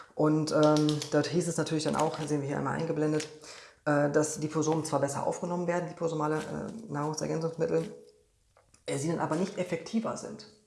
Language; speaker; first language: German; non-native, fluent; Polish